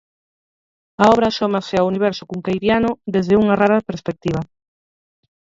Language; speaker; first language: Galician; native; Galician